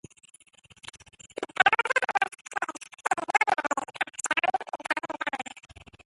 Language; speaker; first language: English; native; English